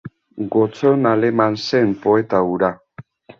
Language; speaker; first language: Basque; native; Basque